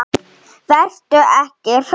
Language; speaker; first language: Icelandic; non-native, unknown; Slovenian